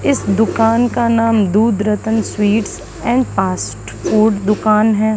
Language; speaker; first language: Hindi; native; Hindi